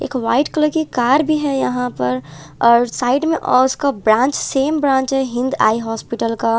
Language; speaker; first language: Hindi; non-native, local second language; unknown